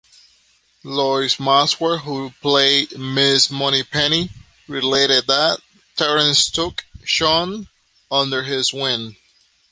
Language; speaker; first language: English; native; English